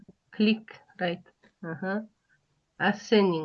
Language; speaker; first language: English; non-native, learner; Russian